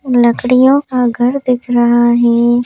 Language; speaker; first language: Hindi; native; Hindi